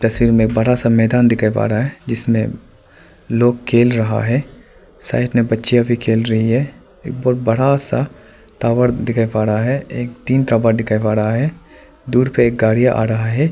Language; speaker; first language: Hindi; non-native, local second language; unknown